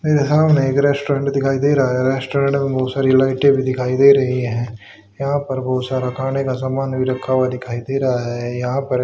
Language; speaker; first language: Hindi; native; Hindi